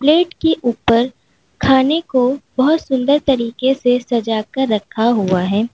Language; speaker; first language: Hindi; native; Hindi